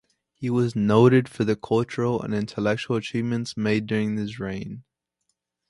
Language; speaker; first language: English; native; English